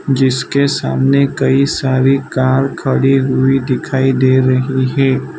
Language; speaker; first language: Hindi; non-native, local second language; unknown